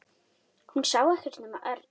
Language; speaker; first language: Icelandic; native; Icelandic